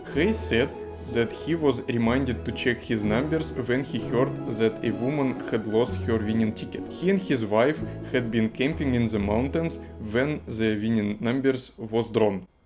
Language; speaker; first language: English; non-native, fluent; Russian